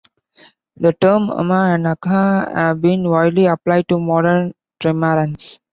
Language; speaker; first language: English; non-native, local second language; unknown